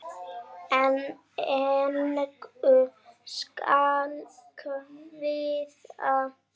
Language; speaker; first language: Icelandic; native; Icelandic